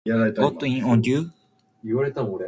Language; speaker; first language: English; non-native, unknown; Japanese